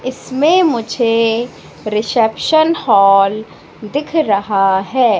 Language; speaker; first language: Hindi; native; Hindi